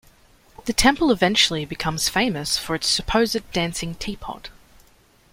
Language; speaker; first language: English; native; English